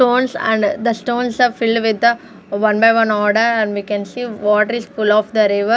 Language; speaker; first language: English; non-native, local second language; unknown